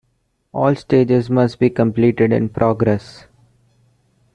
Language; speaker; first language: English; non-native, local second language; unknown